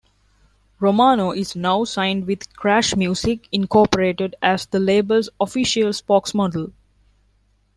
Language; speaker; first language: English; non-native, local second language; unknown